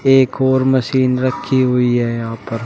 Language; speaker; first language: Hindi; native; Hindi